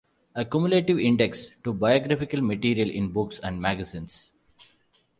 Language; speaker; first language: English; non-native, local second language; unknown